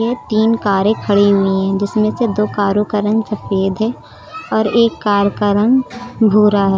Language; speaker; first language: Hindi; native; Hindi